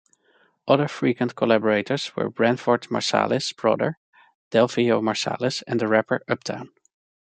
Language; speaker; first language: English; non-native, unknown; Dutch